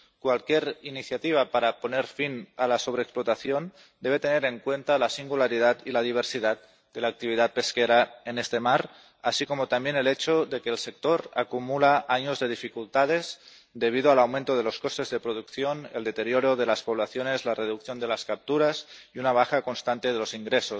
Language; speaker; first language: Spanish; non-native, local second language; Catalan